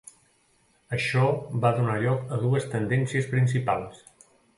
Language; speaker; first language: Catalan; native; Catalan